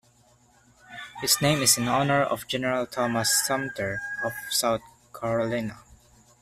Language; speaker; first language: English; non-native, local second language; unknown